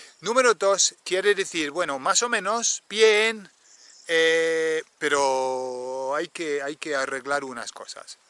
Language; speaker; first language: Spanish; non-native, fluent; English